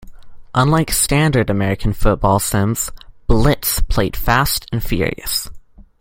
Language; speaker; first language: English; native; English